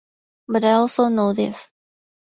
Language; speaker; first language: English; non-native, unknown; Thai